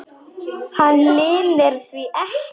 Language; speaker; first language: Icelandic; non-native, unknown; Polish